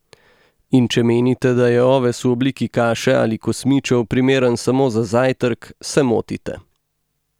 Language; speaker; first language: Slovenian; native; Slovenian